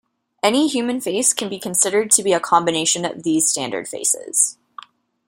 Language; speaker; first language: English; native; English